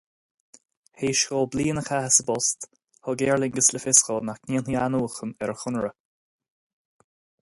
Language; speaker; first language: Irish; native; Irish